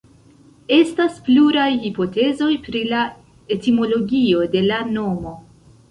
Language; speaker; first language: Esperanto; non-native, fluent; Central Kurdish